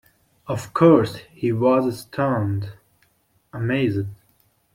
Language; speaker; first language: English; non-native, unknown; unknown